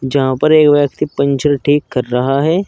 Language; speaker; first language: Hindi; native; Hindi